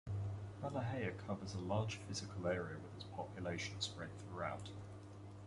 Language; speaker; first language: English; native; English